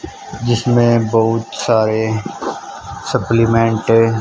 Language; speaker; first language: Hindi; native; Hindi